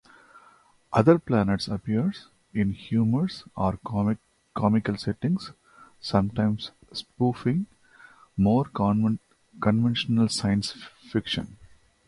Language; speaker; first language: English; non-native, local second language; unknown